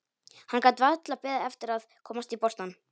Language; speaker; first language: Icelandic; non-native, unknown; Polish